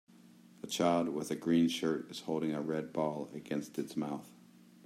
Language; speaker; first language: English; native; English